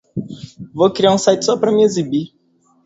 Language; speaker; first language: Portuguese; native; Portuguese